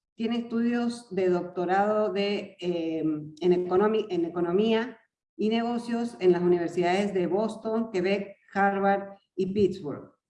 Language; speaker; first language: Spanish; native; Spanish